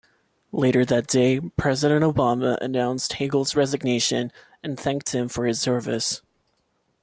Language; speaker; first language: English; non-native, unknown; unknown